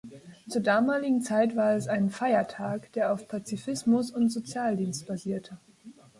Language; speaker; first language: German; native; German